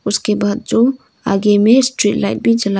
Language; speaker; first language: Hindi; non-native, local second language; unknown